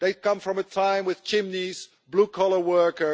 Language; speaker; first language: English; non-native, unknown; Dutch